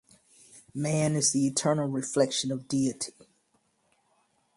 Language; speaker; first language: English; native; English